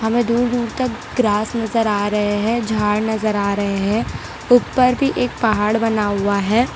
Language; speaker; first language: Hindi; non-native, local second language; Gujarati